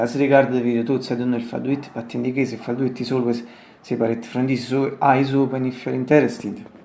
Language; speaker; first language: English; non-native, learner; Italian